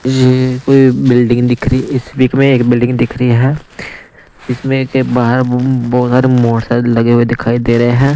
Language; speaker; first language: Hindi; non-native, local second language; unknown